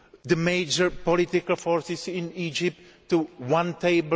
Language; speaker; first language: English; non-native, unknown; Greek